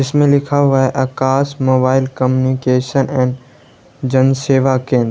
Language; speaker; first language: Hindi; native; Hindi